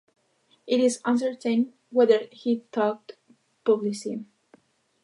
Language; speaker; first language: English; non-native, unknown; Galician